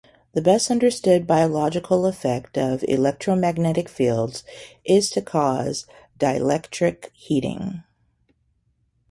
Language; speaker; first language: English; native; English